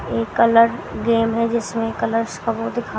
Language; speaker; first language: Hindi; native; Hindi